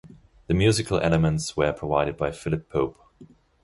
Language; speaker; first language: English; non-native, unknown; German